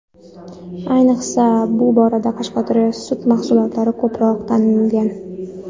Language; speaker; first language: Uzbek; non-native, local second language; Kara-Kalpak